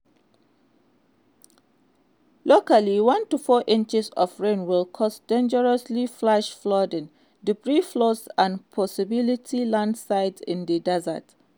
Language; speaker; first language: English; non-native, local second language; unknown